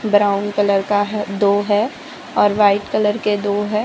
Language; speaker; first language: Hindi; non-native, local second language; Gujarati